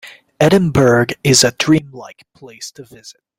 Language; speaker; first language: English; native; English